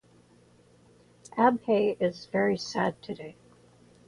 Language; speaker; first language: English; native; English